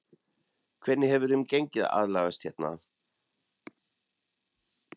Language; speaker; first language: Icelandic; non-native, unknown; German